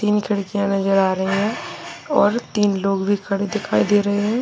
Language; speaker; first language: Hindi; native; Hindi